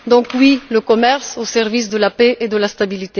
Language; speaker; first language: French; non-native, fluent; Bulgarian